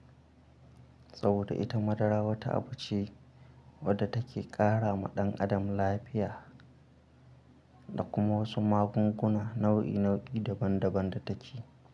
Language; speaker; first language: Hausa; non-native, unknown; Akan